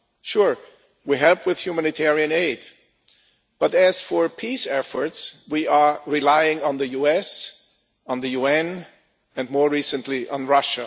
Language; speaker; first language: English; non-native, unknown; German